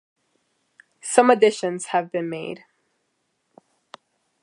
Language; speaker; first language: English; native; English